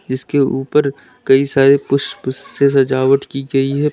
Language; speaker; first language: Hindi; native; Hindi